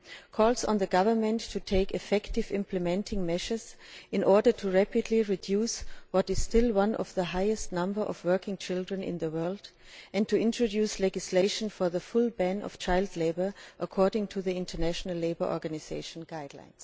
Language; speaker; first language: English; non-native, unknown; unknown